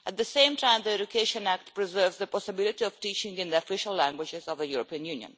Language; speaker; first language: English; non-native, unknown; Russian